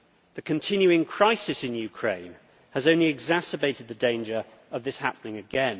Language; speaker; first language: English; native; English